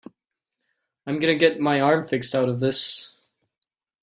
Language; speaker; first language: English; native; English